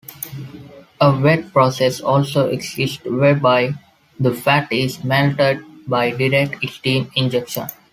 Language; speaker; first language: English; non-native, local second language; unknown